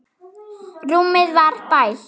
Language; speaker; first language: Icelandic; non-native, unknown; German